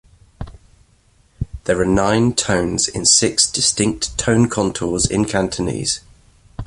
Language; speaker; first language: English; native; English